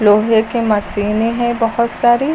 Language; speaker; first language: Hindi; native; Hindi